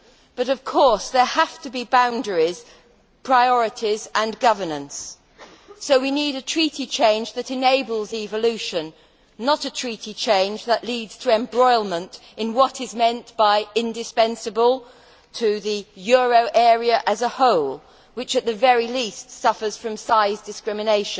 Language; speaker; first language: English; native; English